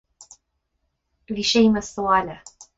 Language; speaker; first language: Irish; non-native, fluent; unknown